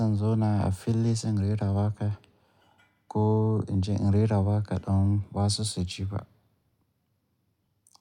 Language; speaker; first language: Hausa; native; Hausa